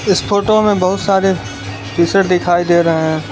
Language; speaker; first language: Hindi; non-native, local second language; Gujarati